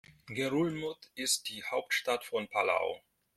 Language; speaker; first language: German; non-native, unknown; Russian